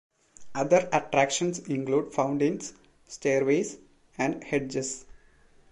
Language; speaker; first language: English; non-native, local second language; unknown